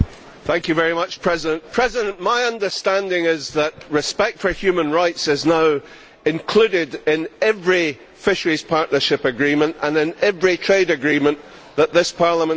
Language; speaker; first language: English; native; English